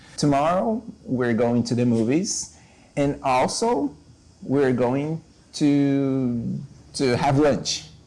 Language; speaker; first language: English; non-native, fluent; Portuguese